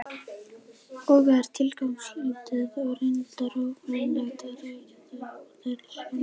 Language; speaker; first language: Icelandic; native; Icelandic